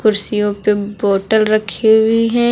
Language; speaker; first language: Hindi; native; Hindi